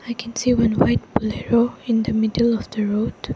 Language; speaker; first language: English; non-native, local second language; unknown